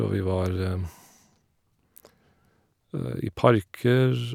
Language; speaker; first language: Norwegian; non-native, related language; Faroese